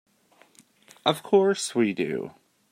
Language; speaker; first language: English; native; English